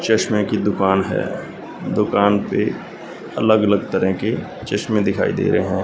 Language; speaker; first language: Hindi; non-native, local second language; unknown